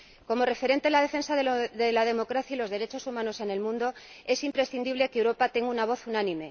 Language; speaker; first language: Spanish; native; Spanish